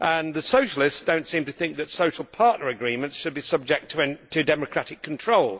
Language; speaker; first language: English; native; English